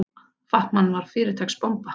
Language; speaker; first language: Icelandic; native; Icelandic